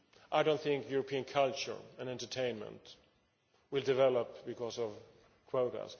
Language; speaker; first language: English; non-native, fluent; Swedish